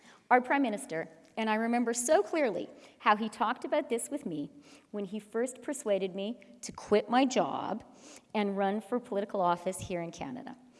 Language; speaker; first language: English; native; English